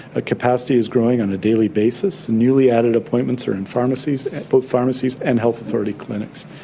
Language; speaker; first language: English; native; English